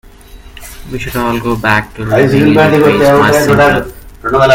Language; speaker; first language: English; non-native, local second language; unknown